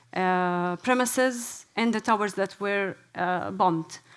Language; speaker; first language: English; non-native, fluent; Arabic